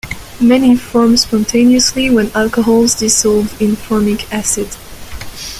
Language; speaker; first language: English; non-native, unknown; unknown